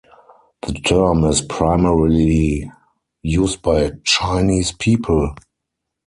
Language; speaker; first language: English; non-native, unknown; German